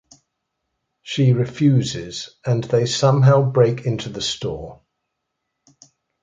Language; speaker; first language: English; native; English